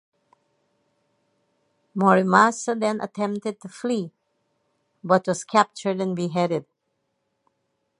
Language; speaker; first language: English; native; English